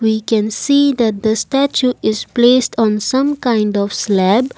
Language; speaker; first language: English; non-native, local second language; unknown